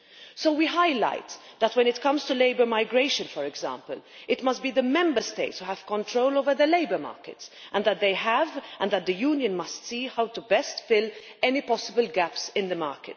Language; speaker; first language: English; non-native, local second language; Maltese